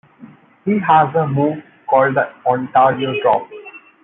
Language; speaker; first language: English; non-native, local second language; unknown